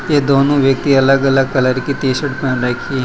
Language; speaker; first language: Hindi; non-native, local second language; Gujarati